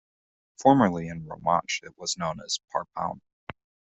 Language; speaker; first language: English; native; English